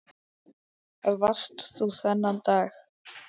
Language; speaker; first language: Icelandic; native; Icelandic